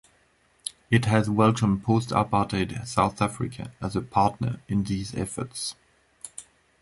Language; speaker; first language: English; non-native, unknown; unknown